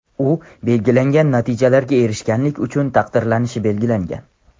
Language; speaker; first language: Uzbek; non-native, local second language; Tajik